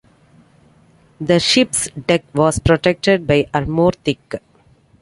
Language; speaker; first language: English; non-native, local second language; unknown